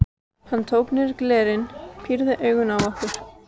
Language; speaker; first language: Icelandic; native; Icelandic